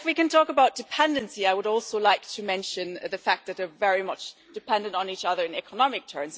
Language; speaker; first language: English; non-native, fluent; German